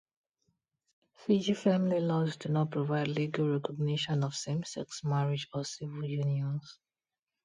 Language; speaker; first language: English; non-native, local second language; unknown